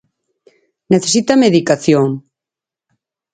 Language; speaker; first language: Galician; native; Galician